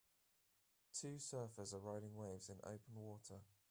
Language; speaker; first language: English; native; English